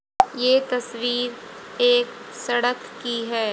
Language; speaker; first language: Hindi; native; Hindi